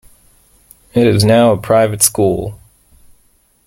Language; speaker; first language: English; native; English